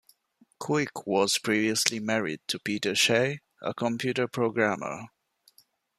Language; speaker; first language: English; non-native, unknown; Divehi